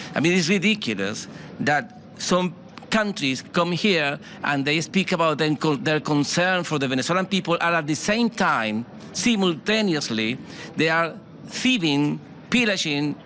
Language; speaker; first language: English; non-native, fluent; Spanish